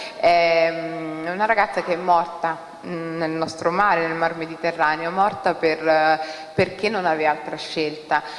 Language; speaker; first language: Italian; early bilingual, other home language; Somali